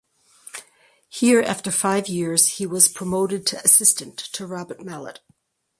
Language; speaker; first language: English; native; English